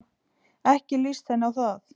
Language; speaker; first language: Icelandic; native; Icelandic